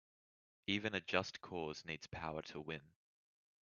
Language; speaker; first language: English; native; English